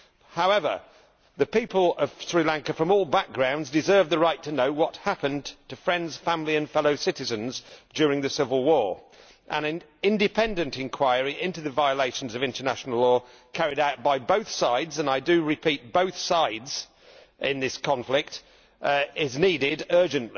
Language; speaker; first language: English; native; English